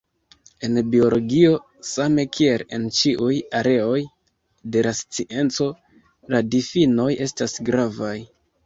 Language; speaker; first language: Esperanto; non-native, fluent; Kinyarwanda